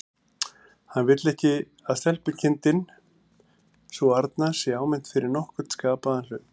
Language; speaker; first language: Icelandic; native; Icelandic